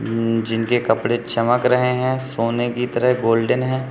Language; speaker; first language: Hindi; native; Hindi